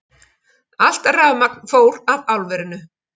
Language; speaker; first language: Icelandic; native; Icelandic